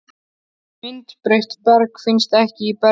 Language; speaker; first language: Icelandic; native; Icelandic